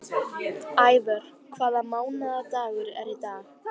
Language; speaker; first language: Icelandic; native; Icelandic